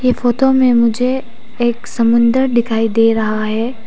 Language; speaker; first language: Hindi; non-native, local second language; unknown